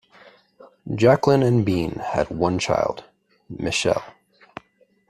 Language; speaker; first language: English; native; English